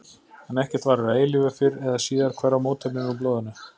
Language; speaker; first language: Icelandic; native; Icelandic